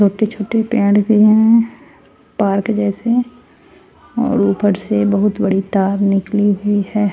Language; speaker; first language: Hindi; native; Hindi